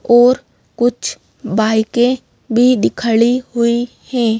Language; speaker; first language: Hindi; native; Hindi